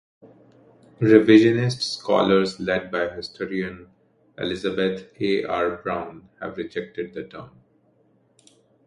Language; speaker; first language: English; non-native, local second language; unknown